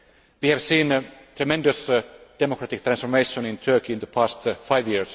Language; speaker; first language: English; non-native, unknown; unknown